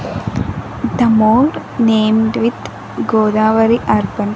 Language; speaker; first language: English; non-native, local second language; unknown